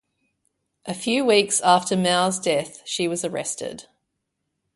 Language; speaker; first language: English; native; English